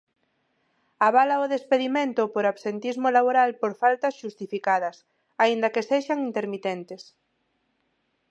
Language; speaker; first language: Galician; non-native, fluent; Spanish